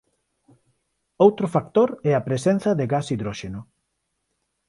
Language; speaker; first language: Galician; non-native, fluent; Spanish